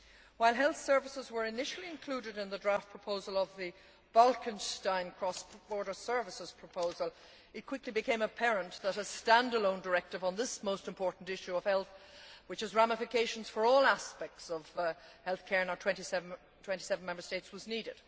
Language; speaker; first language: English; native; English